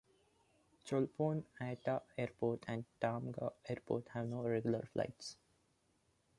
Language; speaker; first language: English; non-native, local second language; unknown